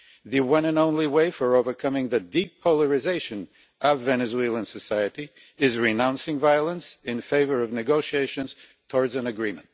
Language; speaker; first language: English; non-native, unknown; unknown